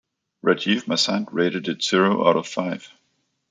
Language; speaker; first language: English; non-native, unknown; Danish